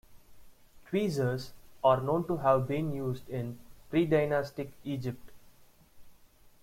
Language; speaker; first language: English; non-native, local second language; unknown